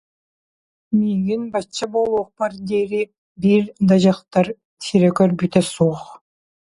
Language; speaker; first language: Yakut; non-native, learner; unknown